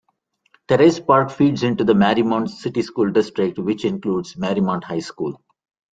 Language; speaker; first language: English; non-native, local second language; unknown